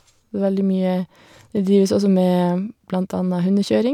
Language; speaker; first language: Norwegian; native; Norwegian